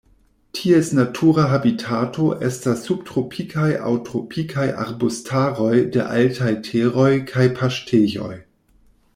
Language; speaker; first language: Esperanto; non-native, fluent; German